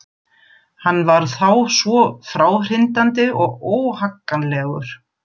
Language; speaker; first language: Icelandic; non-native, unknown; German